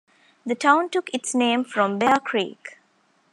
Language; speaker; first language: English; non-native, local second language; Tamil